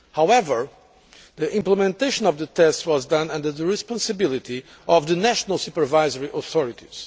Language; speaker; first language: English; non-native, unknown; Portuguese